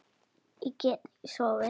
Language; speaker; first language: Icelandic; native; Icelandic